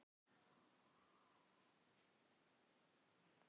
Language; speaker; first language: Icelandic; non-native, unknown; Filipino